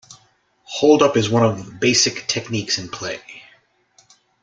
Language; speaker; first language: English; native; English